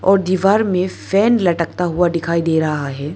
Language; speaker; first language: Hindi; non-native, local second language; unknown